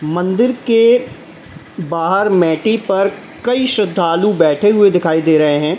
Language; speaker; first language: Hindi; native; Hindi